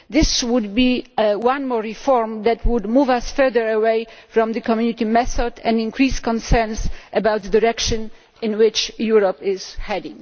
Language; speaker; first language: English; non-native, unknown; Polish